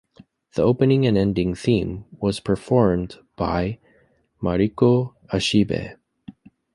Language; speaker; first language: English; native; English